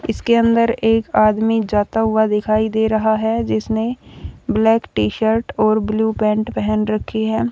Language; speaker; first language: Hindi; native; Hindi